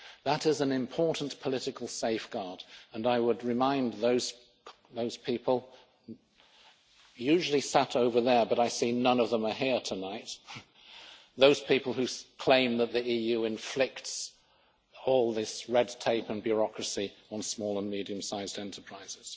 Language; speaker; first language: English; native; English